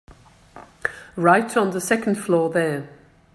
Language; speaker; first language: English; native; English